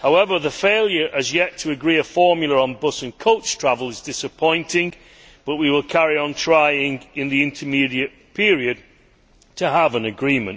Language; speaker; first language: English; native; English